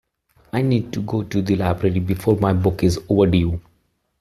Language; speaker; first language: English; non-native, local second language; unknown